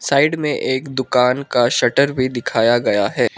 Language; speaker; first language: Hindi; early bilingual, other home language; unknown